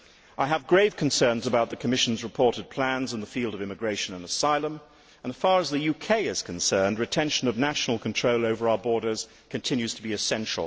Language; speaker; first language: English; native; English